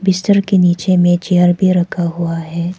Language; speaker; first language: Hindi; non-native, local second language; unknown